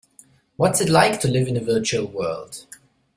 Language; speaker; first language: English; non-native, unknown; German